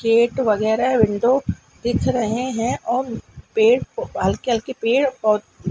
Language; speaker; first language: Hindi; native; Hindi